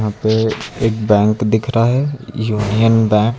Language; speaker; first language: Hindi; native; Hindi